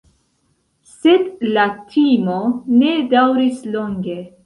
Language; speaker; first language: Esperanto; non-native, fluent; Central Kurdish